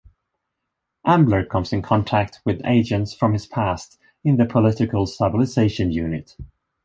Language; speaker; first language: English; non-native, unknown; Swedish